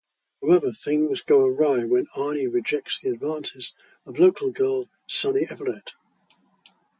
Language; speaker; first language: English; native; English